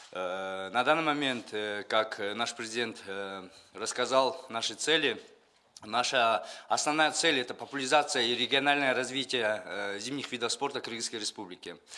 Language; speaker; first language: Russian; non-native, local second language; Kyrgyz